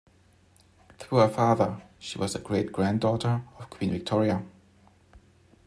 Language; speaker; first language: English; non-native, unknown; German